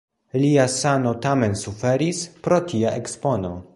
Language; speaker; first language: Esperanto; non-native, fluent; Polish